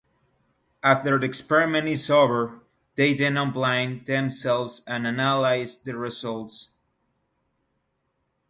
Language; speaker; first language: English; native; English